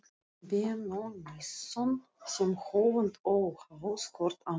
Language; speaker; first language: Icelandic; non-native, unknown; Russian